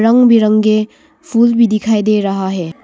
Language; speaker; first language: Hindi; non-native, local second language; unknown